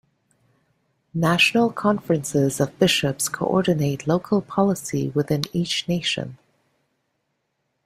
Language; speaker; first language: English; native; English